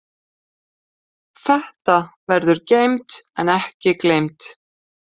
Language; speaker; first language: Icelandic; native; Icelandic